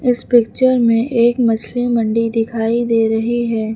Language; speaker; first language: Hindi; native; Hindi